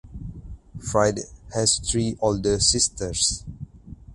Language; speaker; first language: English; non-native, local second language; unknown